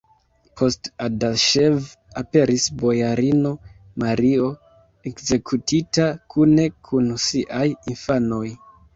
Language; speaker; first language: Esperanto; non-native, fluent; Kinyarwanda